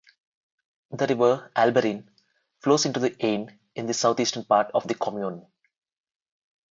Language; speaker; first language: English; non-native, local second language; Telugu